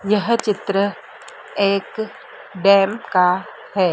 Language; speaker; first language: Hindi; native; Hindi